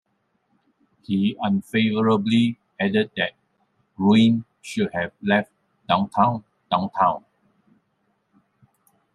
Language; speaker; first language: English; non-native, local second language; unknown